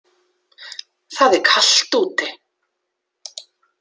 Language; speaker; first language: Icelandic; native; Icelandic